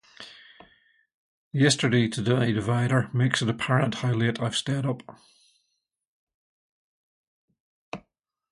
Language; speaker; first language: English; native; English